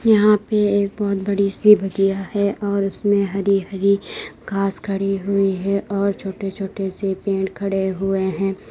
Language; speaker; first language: Hindi; native; Hindi